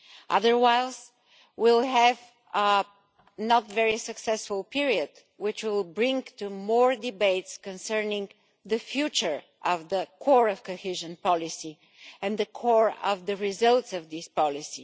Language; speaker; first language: English; non-native, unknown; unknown